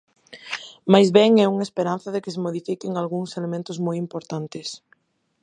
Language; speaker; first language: Galician; non-native, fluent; Spanish